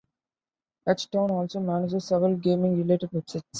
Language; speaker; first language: English; non-native, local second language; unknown